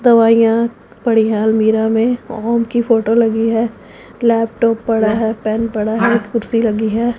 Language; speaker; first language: Hindi; non-native, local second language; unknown